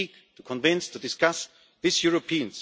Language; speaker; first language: English; non-native, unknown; German